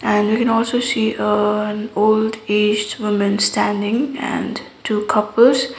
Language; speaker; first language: English; non-native, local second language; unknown